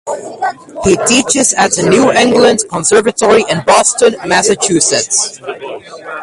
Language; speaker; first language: English; non-native, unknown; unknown